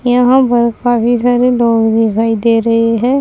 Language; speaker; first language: Hindi; native; Hindi